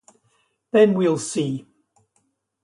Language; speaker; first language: English; native; English